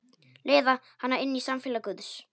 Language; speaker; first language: Icelandic; non-native, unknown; Polish